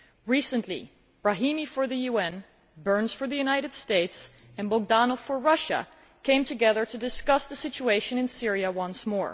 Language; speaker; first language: English; non-native, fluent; Dutch